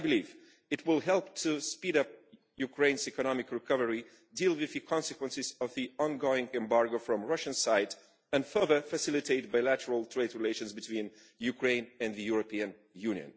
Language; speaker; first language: English; non-native, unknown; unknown